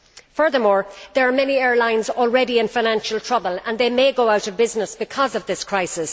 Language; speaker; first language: English; native; English